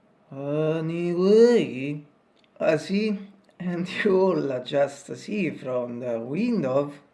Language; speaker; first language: English; non-native, fluent; Italian